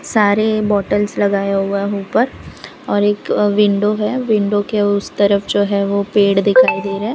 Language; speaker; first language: Hindi; non-native, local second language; Gujarati